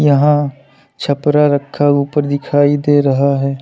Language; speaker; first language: Hindi; native; Hindi